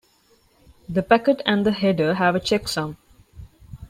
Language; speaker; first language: English; non-native, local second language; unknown